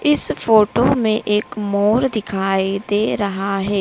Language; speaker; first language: Hindi; native; Hindi